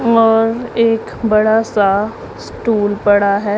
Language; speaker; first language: Hindi; non-native, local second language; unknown